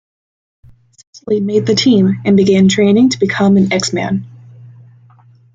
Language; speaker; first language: English; native; English